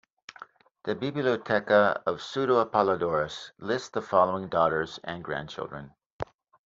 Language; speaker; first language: English; native; English